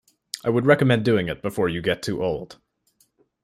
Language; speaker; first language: English; native; English